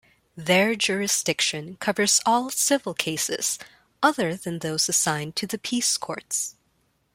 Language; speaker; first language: English; non-native, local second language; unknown